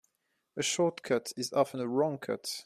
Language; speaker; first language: English; non-native, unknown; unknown